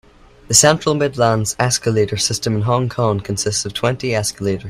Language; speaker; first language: English; native; English